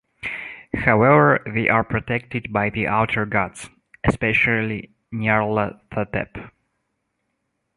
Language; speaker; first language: English; non-native, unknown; Russian